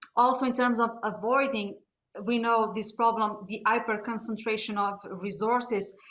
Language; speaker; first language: English; non-native, fluent; Portuguese